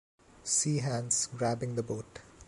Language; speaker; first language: English; non-native, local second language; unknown